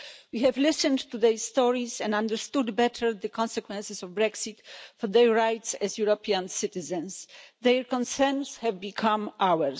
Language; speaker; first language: English; non-native, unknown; Polish